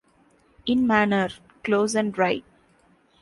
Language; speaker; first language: English; non-native, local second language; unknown